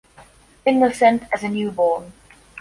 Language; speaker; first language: English; non-native, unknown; Polish